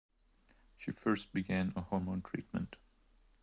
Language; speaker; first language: English; non-native, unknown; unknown